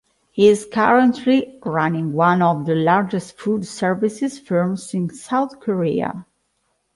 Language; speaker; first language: English; non-native, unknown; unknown